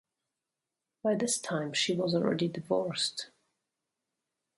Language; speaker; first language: English; native; English